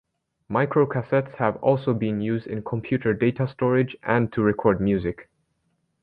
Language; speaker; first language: English; native; English